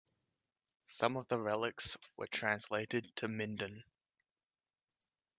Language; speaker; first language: English; native; English